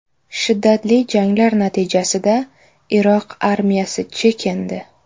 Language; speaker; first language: Uzbek; native; Uzbek